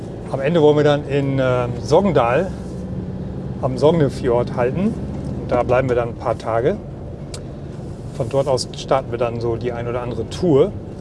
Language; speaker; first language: German; native; German